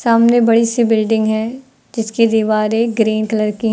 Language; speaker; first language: Hindi; native; Hindi